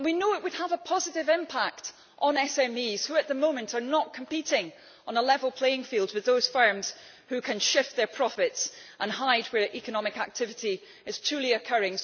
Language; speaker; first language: English; native; English